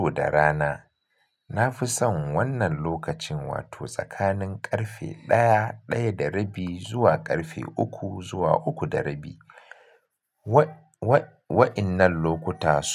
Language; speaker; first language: Hausa; native; Hausa